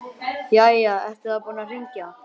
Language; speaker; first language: Icelandic; native; Icelandic